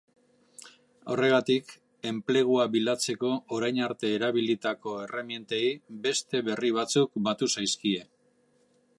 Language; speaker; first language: Basque; native; Basque